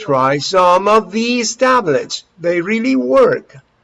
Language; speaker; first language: English; non-native, fluent; Spanish